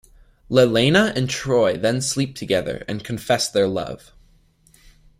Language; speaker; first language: English; native; English